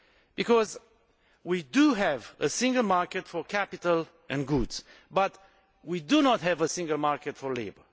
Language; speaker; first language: English; non-native, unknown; Romanian